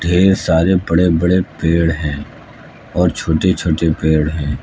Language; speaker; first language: Hindi; native; Hindi